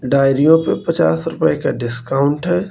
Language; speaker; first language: Hindi; native; Hindi